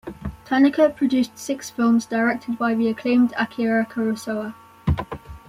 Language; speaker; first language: English; native; English